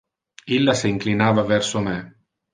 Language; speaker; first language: Interlingua; non-native, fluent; Italian